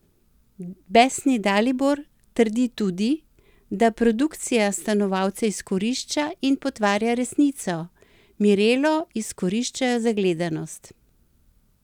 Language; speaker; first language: Slovenian; native; Slovenian